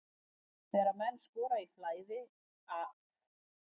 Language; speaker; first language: Icelandic; native; Icelandic